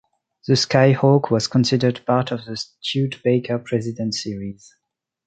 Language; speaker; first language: English; non-native, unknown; French